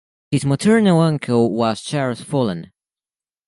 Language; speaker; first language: English; native; English